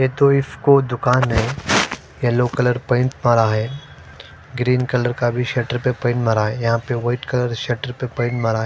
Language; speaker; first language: Hindi; non-native, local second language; Punjabi